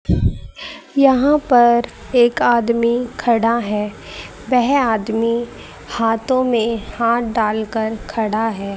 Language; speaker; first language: Hindi; native; Hindi